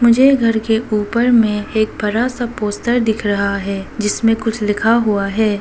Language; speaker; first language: Hindi; early bilingual, other home language; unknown